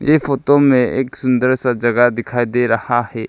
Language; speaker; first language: Hindi; non-native, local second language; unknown